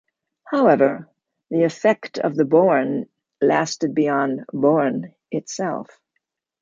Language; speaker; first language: English; native; English